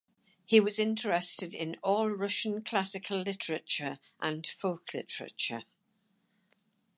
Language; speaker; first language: English; native; English